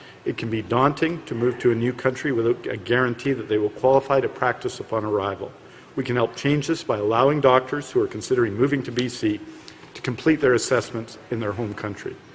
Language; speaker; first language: English; native; English